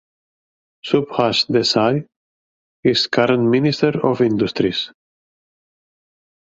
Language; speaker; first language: English; native; English